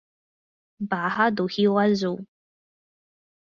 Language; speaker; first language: Portuguese; non-native, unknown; English